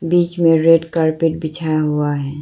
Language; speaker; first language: Hindi; non-native, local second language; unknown